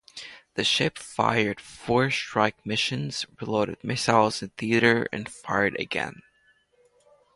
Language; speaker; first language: English; non-native, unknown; Latvian